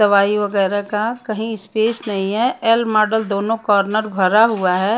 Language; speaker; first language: Hindi; non-native, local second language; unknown